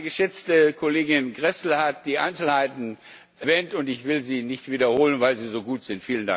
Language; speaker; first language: German; non-native, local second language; Luxembourgish